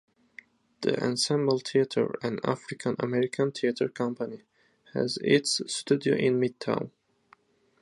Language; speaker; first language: English; native; English